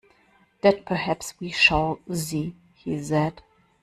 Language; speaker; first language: English; non-native, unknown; German